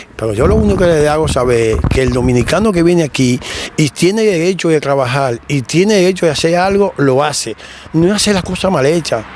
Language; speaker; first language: Spanish; native; Spanish